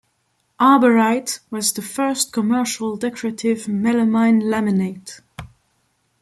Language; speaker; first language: English; non-native, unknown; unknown